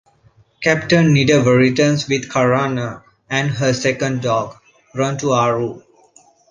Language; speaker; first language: English; non-native, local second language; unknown